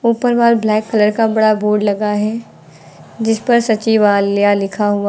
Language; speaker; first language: Hindi; native; Hindi